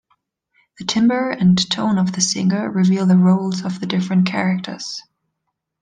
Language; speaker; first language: English; non-native, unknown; German